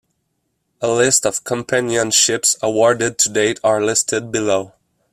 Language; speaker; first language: English; non-native, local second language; French